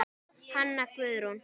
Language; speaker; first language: Icelandic; native; Icelandic